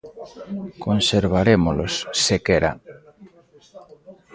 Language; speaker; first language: Galician; native; Galician